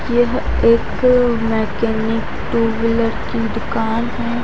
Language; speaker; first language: Hindi; native; Hindi